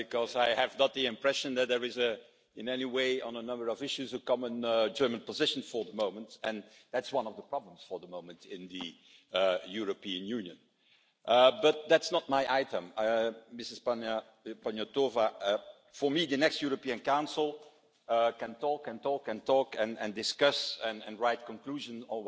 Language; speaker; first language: English; non-native, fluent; Dutch